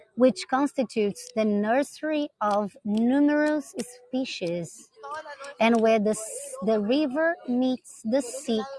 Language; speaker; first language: English; non-native, fluent; Portuguese